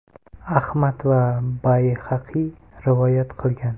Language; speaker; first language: Uzbek; non-native, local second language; Kara-Kalpak